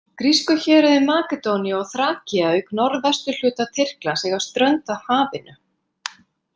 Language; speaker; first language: Icelandic; native; Icelandic